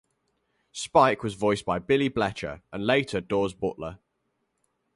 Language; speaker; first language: English; native; English